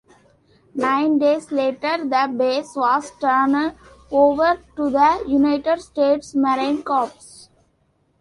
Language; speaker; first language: English; non-native, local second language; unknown